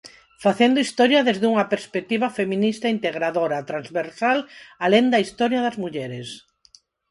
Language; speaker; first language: Galician; non-native, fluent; Spanish